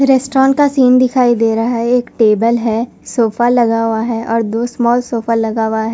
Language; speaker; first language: Hindi; non-native, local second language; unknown